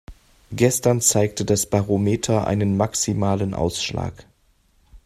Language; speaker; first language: German; native; German